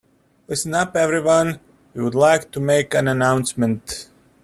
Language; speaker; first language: English; native; English